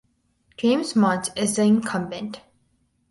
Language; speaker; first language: English; native; English